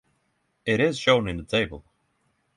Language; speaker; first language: English; non-native, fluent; Norwegian